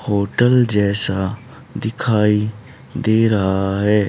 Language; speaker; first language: Hindi; native; Hindi